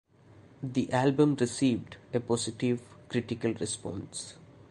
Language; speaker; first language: English; non-native, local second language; Malayalam